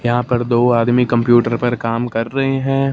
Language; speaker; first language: Hindi; non-native, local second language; Punjabi